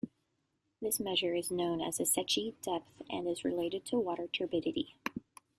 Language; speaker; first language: English; native; English